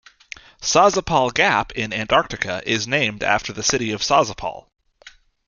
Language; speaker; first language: English; native; English